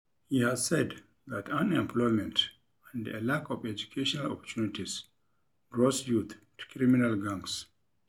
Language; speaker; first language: English; non-native, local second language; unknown